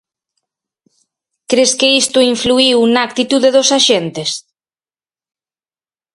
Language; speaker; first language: Galician; native; Galician